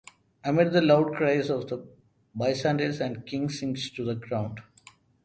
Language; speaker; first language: English; non-native, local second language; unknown